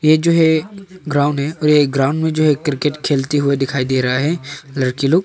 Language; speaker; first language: Hindi; non-native, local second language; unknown